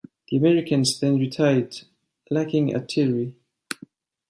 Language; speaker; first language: English; non-native, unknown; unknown